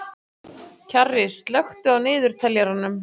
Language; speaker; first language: Icelandic; native; Icelandic